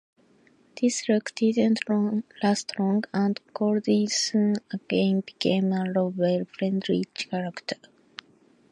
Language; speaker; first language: English; non-native, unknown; Japanese